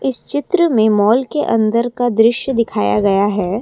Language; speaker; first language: Hindi; non-native, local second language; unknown